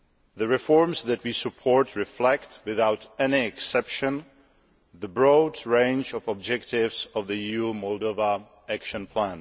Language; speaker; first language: English; non-native, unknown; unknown